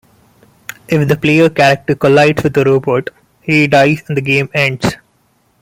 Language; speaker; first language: English; non-native, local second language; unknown